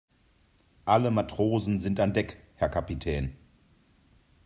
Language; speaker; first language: German; native; German